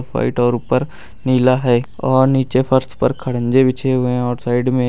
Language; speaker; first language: Hindi; native; Hindi